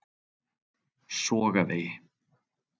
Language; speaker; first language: Icelandic; native; Icelandic